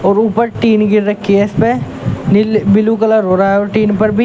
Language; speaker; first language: Hindi; native; Hindi